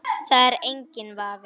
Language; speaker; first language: Icelandic; native; Icelandic